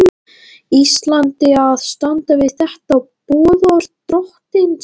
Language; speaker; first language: Icelandic; non-native, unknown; Latvian